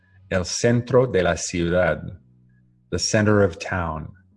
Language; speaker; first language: Spanish; non-native, learner; English